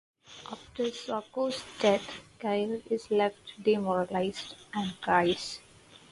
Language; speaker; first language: English; non-native, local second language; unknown